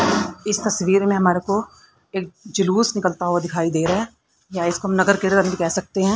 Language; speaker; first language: Hindi; native; Hindi